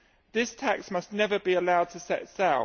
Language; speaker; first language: English; native; English